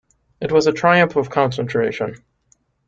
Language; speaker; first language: English; native; English